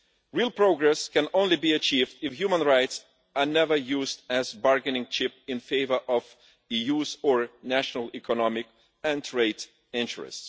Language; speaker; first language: English; non-native, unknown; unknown